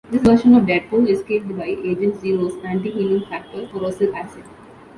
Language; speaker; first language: English; non-native, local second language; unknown